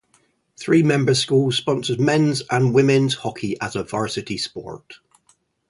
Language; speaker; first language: English; native; English